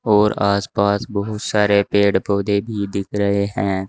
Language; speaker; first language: Hindi; native; Hindi